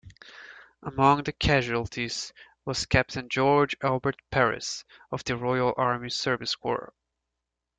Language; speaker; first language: English; native; English